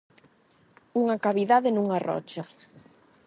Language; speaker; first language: Galician; non-native, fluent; Spanish